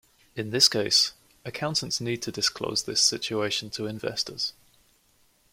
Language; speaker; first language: English; native; English